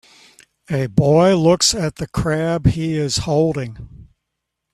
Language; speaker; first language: English; native; English